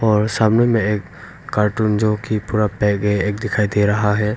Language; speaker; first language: Hindi; non-native, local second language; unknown